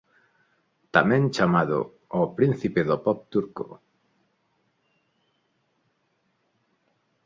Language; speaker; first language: Galician; non-native, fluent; Spanish